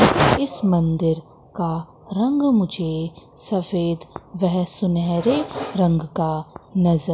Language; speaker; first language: Hindi; native; Hindi